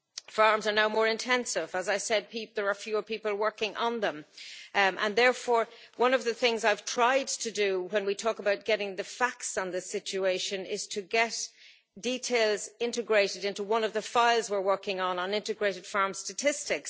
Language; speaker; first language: English; native; English